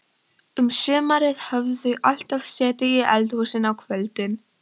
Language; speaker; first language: Icelandic; non-native, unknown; Polish